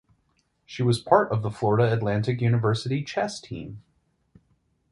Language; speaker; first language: English; native; English